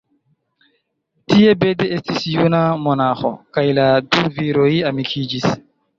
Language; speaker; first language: Esperanto; non-native, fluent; Chinese